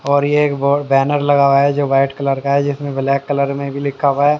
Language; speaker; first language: Hindi; native; Hindi